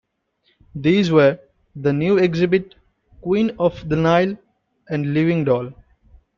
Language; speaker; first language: English; non-native, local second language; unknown